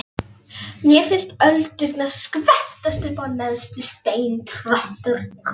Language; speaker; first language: Icelandic; non-native, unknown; Polish